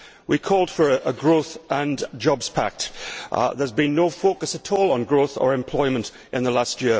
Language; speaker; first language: English; native; English